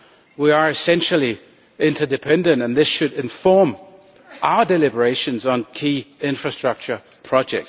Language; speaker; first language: English; non-native, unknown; Danish